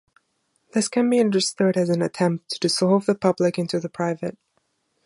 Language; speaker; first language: English; non-native, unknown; German